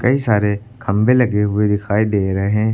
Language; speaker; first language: Hindi; native; Hindi